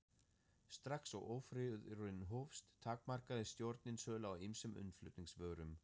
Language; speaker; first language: Icelandic; non-native, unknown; German